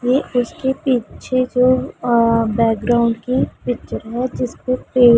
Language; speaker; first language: Hindi; non-native, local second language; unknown